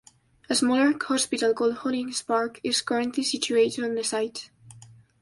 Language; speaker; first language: English; non-native, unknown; Spanish